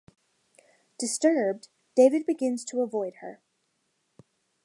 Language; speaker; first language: English; native; English